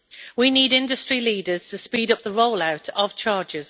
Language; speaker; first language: English; native; English